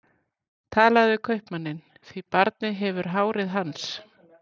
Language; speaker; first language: Icelandic; native; Icelandic